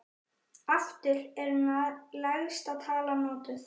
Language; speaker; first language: Icelandic; native; Icelandic